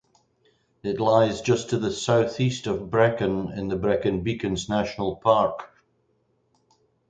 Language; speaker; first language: English; native; English